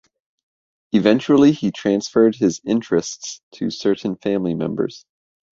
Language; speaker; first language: English; native; English